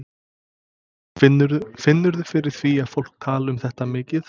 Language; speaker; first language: Icelandic; non-native, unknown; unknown